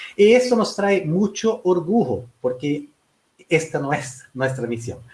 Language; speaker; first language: Spanish; non-native, related language; Portuguese